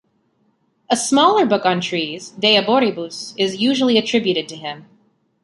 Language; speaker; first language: English; native; English